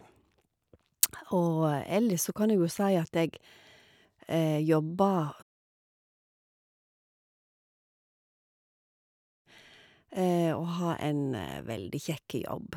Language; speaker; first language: Norwegian; native; Norwegian